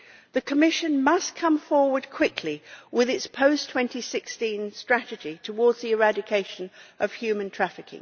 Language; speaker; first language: English; native; English